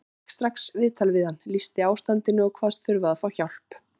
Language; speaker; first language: Icelandic; native; Icelandic